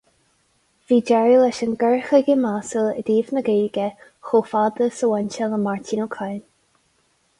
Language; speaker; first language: Irish; non-native, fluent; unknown